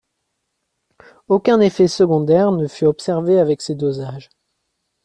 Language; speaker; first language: French; native; French